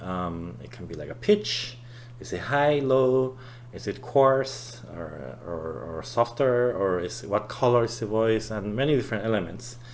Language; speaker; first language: English; non-native, fluent; Korean